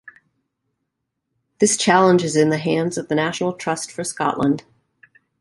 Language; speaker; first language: English; native; English